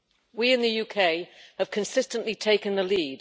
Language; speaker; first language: English; native; English